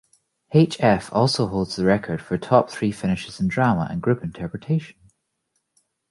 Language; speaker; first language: English; native; English